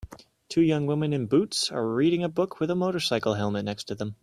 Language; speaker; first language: English; native; English